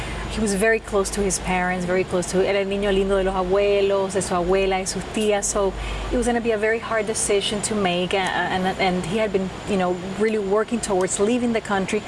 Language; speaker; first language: English; non-native, local second language; Spanish